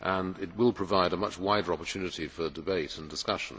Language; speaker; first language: English; native; English